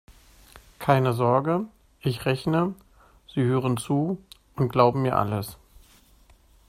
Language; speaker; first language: German; native; German